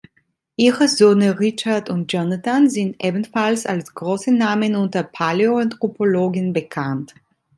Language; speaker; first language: German; non-native, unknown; Italian